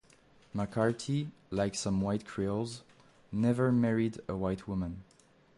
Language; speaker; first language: English; non-native, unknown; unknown